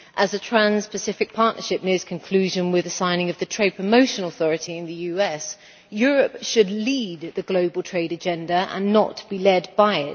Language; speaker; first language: English; native; English